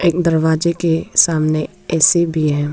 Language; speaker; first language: Hindi; early bilingual, other home language; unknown